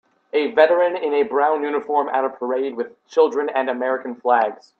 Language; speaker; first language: English; native; English